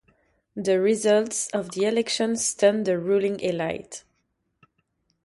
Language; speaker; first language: English; native; English